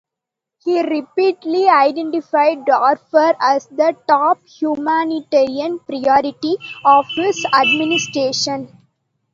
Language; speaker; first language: English; non-native, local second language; Tamil